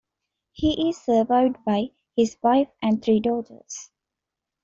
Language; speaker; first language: English; non-native, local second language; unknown